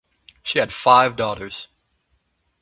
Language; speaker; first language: English; native; English